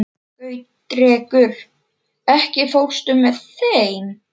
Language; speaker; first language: Icelandic; non-native, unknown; Polish